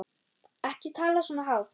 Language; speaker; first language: Icelandic; non-native, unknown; German